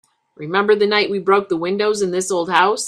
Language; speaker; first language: English; native; English